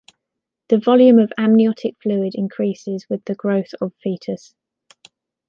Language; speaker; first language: English; native; English